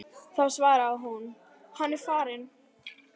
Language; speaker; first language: Icelandic; native; Icelandic